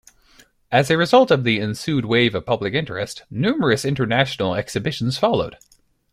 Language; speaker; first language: English; native; English